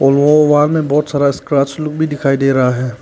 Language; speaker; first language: Hindi; early bilingual, other home language; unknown